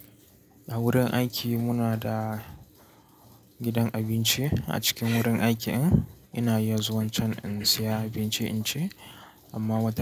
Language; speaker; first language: Hausa; native; Hausa